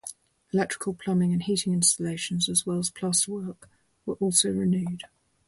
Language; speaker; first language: English; native; English